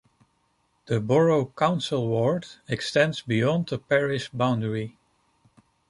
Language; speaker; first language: English; non-native, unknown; Dutch